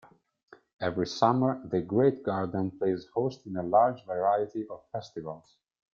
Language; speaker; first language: English; non-native, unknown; Italian